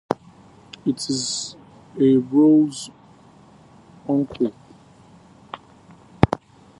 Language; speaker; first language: English; native; English